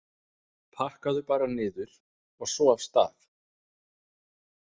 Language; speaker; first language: Icelandic; non-native, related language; Danish